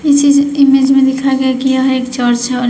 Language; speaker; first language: Hindi; native; Hindi